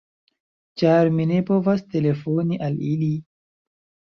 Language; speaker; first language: Esperanto; non-native, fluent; Chinese